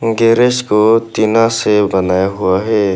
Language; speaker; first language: Hindi; non-native, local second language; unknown